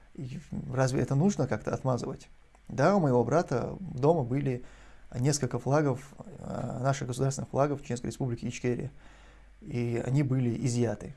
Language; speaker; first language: Russian; non-native, local second language; Chechen